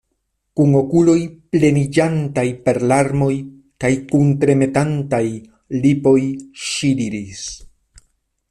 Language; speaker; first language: Esperanto; non-native, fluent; Spanish